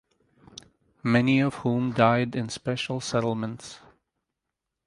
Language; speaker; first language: English; native; English